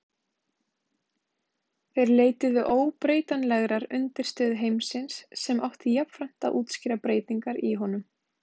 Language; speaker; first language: Icelandic; native; Icelandic